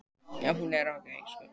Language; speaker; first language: Icelandic; native; Icelandic